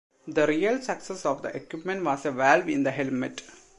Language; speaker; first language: English; non-native, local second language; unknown